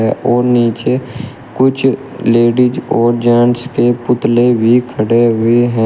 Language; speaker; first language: Hindi; native; Hindi